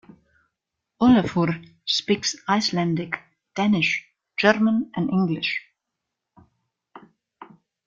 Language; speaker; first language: English; non-native, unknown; German